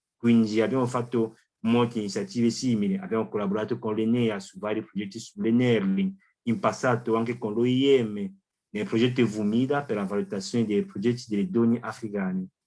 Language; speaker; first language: Italian; non-native, fluent; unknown